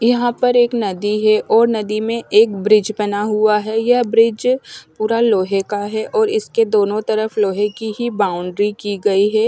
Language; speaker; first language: Hindi; non-native, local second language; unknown